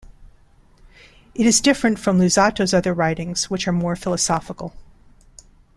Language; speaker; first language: English; non-native, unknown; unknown